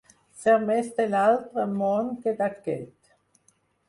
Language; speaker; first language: Catalan; non-native, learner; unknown